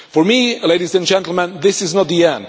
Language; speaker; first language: English; non-native, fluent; Czech